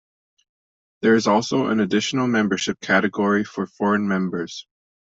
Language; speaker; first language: English; non-native, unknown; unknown